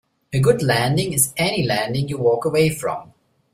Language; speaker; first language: English; non-native, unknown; German